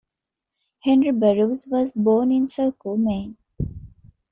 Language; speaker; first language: English; non-native, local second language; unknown